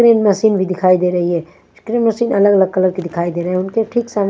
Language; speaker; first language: Hindi; non-native, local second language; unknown